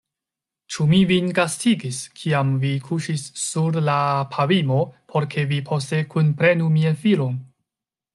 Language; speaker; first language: Esperanto; non-native, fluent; Chinese